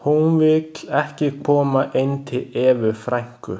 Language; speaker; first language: Icelandic; non-native, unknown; Chinese